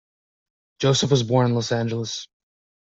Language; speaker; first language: English; native; English